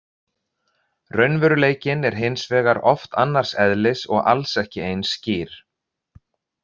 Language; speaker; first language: Icelandic; native; Icelandic